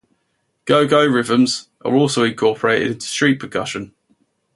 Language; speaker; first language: English; native; English